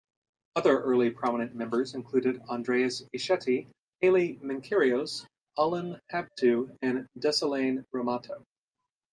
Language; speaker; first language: English; native; English